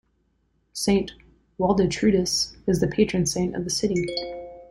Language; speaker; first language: English; native; English